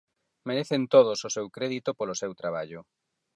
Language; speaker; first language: Galician; non-native, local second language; Spanish